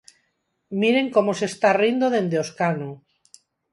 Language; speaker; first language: Galician; non-native, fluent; Spanish